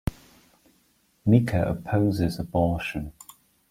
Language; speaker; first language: English; non-native, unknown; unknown